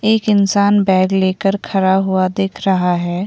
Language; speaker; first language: Hindi; non-native, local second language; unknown